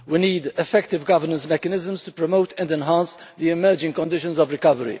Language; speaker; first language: English; non-native, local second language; Maltese